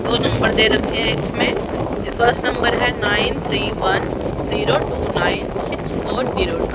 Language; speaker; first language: Hindi; native; Hindi